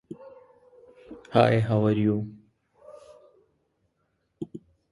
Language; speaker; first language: English; non-native, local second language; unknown